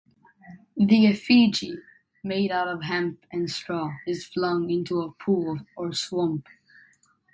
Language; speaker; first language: English; non-native, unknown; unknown